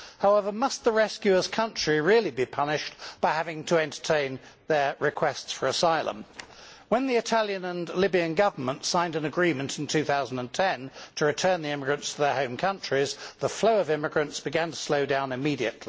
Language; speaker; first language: English; native; English